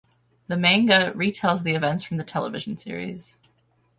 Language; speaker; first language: English; native; English